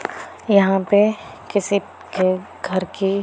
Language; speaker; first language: Hindi; non-native, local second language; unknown